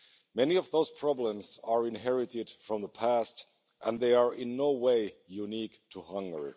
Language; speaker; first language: English; non-native, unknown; Finnish